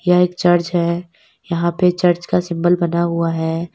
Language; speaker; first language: Hindi; native; Hindi